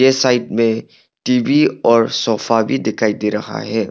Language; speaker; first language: Hindi; non-native, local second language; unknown